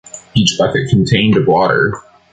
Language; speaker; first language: English; native; English